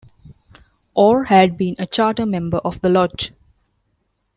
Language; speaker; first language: English; non-native, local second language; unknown